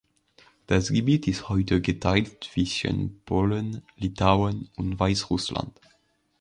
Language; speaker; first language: German; non-native, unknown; French